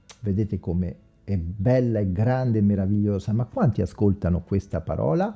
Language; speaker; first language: Italian; non-native, fluent; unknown